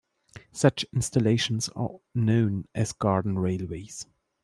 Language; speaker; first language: English; non-native, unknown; German